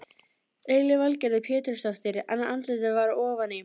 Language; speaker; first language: Icelandic; native; Icelandic